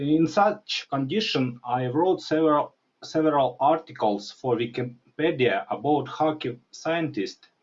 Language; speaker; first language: English; non-native, learner; Ukrainian